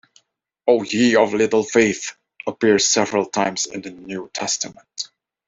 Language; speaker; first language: English; non-native, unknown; Dutch